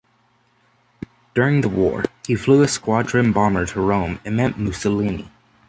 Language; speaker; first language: English; native; English